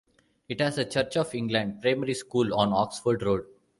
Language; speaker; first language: English; non-native, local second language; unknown